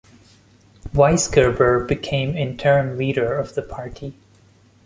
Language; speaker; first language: English; non-native, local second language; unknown